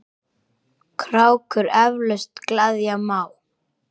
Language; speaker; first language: Icelandic; native; Icelandic